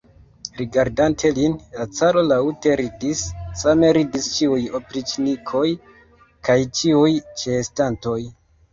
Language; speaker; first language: Esperanto; non-native, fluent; Kinyarwanda